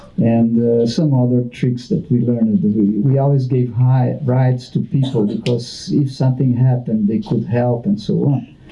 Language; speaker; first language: English; non-native, fluent; Portuguese